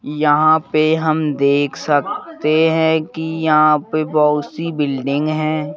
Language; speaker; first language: Hindi; native; Hindi